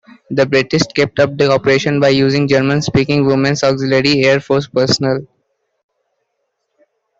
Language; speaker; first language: English; native; English